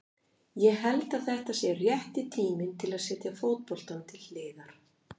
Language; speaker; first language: Icelandic; native; Icelandic